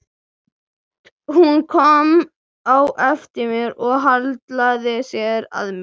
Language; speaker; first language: Icelandic; native; Icelandic